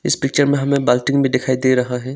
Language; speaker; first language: Hindi; non-native, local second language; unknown